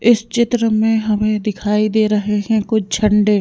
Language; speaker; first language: Hindi; native; Hindi